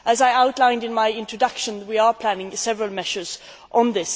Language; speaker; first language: English; non-native, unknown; Swedish